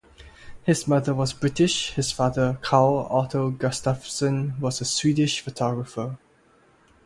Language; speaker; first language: English; non-native, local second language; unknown